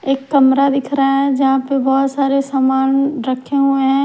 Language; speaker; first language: Hindi; native; Hindi